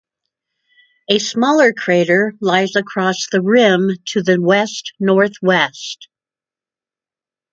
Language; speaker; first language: English; native; English